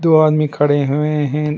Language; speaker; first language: Hindi; non-native, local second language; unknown